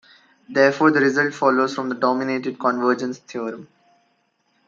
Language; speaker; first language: English; non-native, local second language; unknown